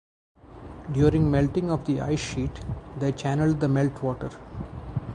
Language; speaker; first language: English; non-native, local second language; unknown